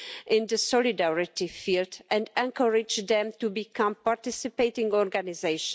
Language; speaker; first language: English; non-native, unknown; Czech